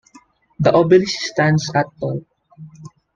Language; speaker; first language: English; non-native, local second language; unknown